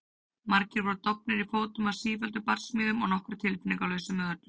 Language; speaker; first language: Icelandic; native; Icelandic